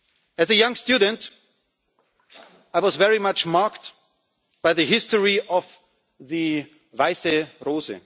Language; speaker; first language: English; non-native, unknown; German